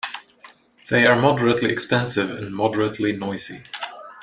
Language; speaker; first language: English; non-native, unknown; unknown